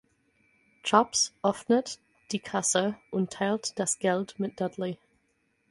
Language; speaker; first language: German; non-native, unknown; English